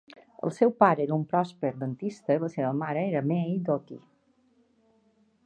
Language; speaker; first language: Catalan; native; Catalan